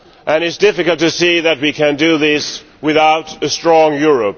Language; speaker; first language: English; non-native, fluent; Swedish